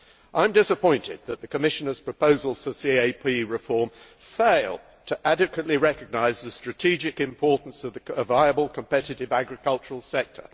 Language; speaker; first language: English; native; English